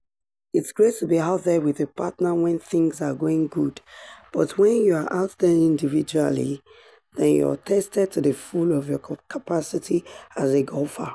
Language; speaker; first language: English; non-native, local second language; Yoruba